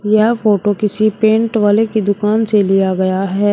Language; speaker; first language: Hindi; native; Hindi